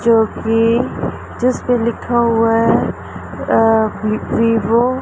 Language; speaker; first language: Hindi; non-native, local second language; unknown